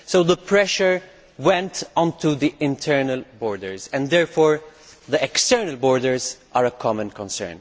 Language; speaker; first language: English; non-native, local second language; Maltese